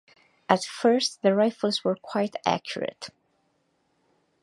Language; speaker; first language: English; native; English